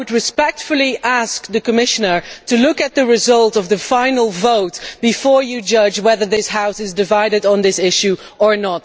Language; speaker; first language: English; non-native, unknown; Dutch